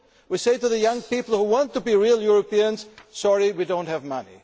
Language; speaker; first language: English; non-native, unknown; German